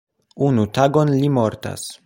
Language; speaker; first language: Esperanto; non-native, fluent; Polish